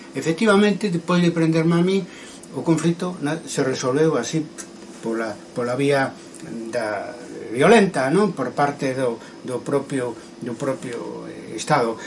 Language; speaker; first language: Galician; non-native, local second language; Spanish